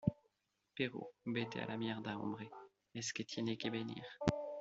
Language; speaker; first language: Spanish; non-native, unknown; French